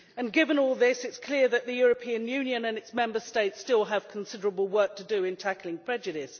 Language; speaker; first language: English; native; English